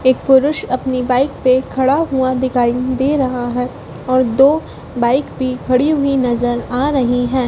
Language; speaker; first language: Hindi; native; Hindi